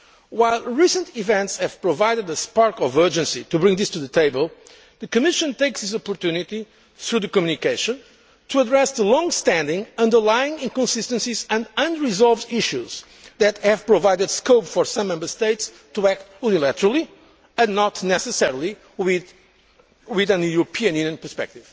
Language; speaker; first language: English; non-native, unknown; Portuguese